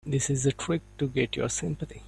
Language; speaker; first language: English; non-native, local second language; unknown